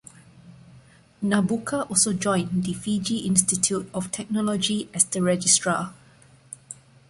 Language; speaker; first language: English; non-native, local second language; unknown